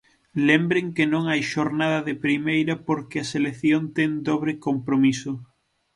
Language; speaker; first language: Galician; native; Galician